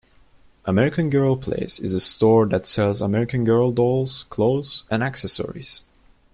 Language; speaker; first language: English; non-native, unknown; Turkish